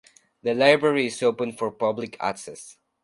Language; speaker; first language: English; non-native, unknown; Spanish